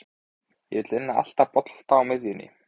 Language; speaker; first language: Icelandic; native; Icelandic